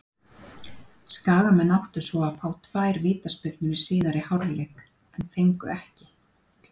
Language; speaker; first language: Icelandic; native; Icelandic